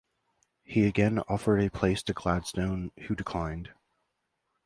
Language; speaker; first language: English; native; English